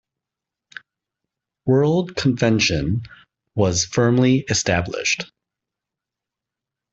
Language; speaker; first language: English; native; English